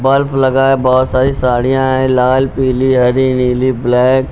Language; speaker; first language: Hindi; native; Hindi